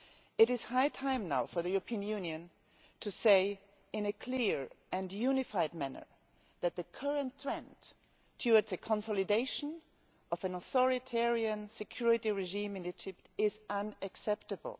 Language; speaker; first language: English; non-native, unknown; German